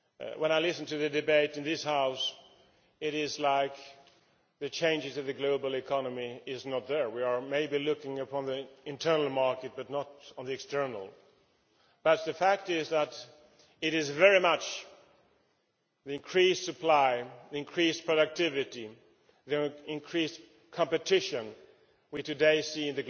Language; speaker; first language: English; non-native, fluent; Swedish